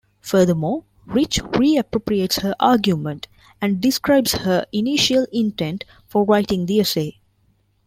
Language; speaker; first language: English; non-native, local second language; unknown